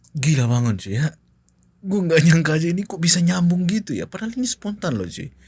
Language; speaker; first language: Indonesian; native; Indonesian